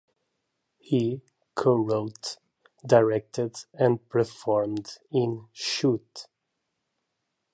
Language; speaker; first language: English; native; English